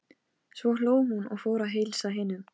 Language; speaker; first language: Icelandic; non-native, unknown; Polish